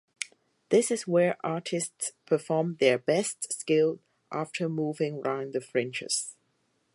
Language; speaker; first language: English; non-native, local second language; Cantonese